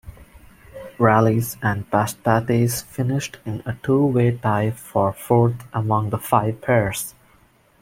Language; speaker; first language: English; non-native, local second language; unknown